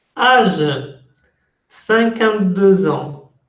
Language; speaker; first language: French; non-native, fluent; Spanish